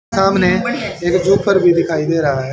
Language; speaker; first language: Hindi; native; Hindi